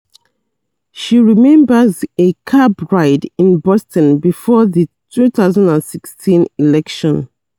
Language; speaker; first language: English; non-native, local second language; Yoruba